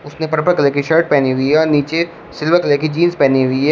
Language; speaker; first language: Hindi; native; Hindi